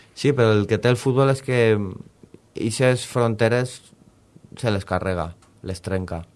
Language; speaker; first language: Catalan; native; Catalan